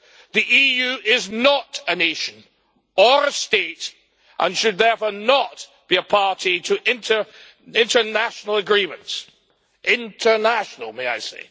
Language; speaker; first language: English; native; English